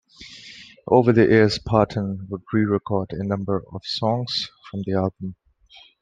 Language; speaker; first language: English; non-native, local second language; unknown